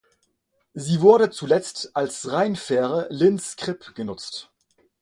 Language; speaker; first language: German; non-native, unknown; French